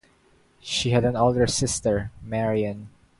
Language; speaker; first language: English; non-native, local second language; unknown